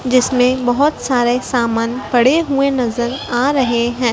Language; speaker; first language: Hindi; native; Hindi